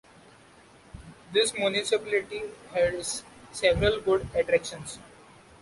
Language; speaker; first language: English; non-native, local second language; Marathi